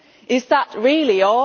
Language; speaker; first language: English; non-native, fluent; German